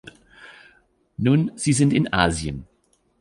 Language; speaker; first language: German; non-native, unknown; English